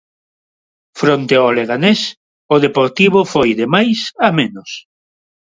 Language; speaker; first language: Galician; non-native, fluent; Spanish